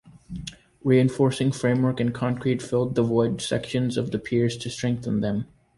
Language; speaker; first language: English; native; English